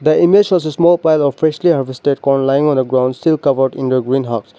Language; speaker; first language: English; non-native, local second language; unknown